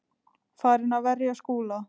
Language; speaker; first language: Icelandic; native; Icelandic